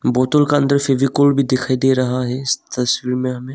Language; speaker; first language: Hindi; non-native, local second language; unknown